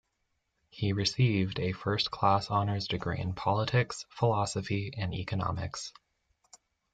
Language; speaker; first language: English; native; English